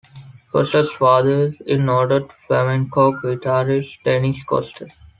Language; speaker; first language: English; non-native, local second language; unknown